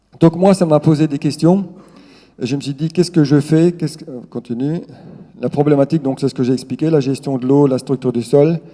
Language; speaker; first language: French; non-native, local second language; Swiss German